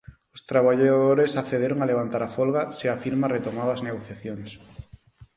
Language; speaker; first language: Galician; non-native, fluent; Spanish